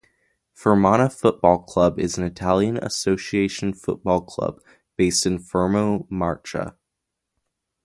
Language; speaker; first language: English; native; English